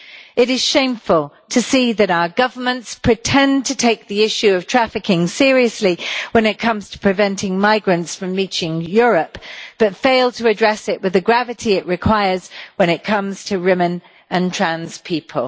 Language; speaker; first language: English; native; English